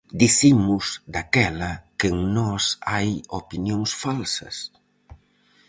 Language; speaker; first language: Galician; native; Galician